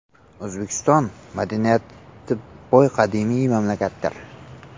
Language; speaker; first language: Uzbek; native; Uzbek